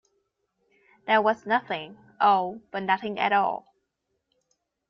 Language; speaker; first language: English; non-native, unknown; Chinese